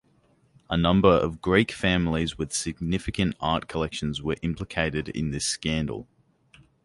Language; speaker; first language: English; native; English